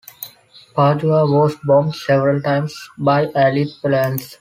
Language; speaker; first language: English; non-native, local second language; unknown